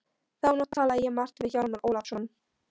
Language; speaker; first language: Icelandic; non-native, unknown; Polish